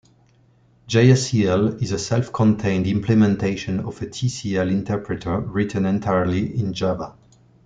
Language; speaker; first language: English; non-native, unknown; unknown